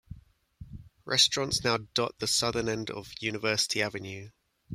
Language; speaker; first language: English; native; English